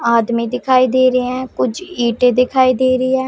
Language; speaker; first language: Hindi; non-native, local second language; Punjabi